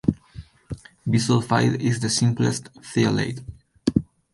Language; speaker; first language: English; non-native, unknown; Spanish